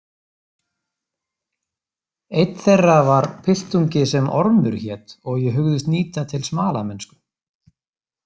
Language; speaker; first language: Icelandic; native; Icelandic